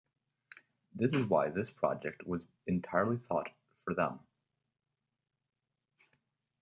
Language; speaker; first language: English; native; English